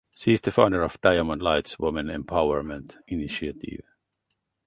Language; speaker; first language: English; native; English